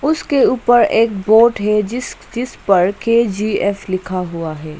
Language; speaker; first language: Hindi; non-native, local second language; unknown